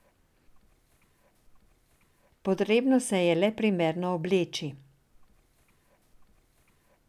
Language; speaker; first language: Slovenian; non-native, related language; Serbian